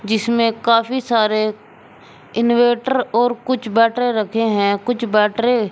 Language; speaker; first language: Hindi; native; Hindi